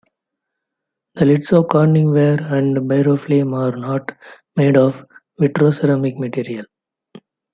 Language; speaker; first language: English; non-native, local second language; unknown